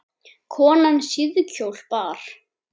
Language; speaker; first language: Icelandic; native; Icelandic